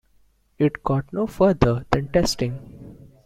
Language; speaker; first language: English; non-native, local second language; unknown